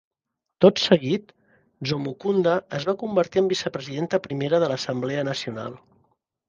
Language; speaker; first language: Catalan; native; Catalan